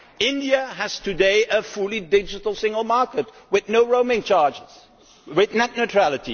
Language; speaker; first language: English; non-native, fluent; Dutch